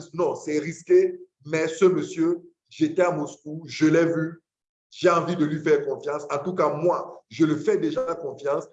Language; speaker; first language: French; non-native, local second language; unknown